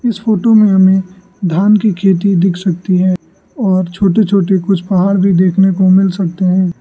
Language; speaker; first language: Hindi; non-native, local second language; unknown